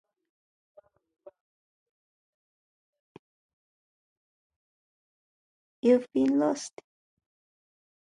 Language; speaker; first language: English; native; English